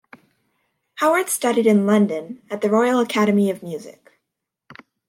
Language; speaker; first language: English; native; English